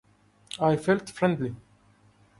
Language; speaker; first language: English; non-native, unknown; Arabic